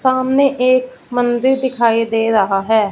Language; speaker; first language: Hindi; non-native, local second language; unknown